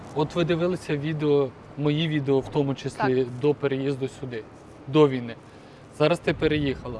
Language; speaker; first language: Ukrainian; native; Ukrainian